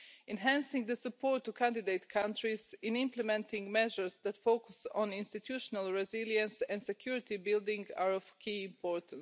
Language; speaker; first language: English; non-native, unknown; Croatian